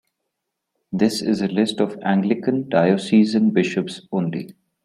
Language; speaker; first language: English; non-native, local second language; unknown